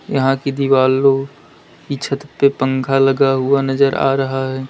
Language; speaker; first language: Hindi; native; Hindi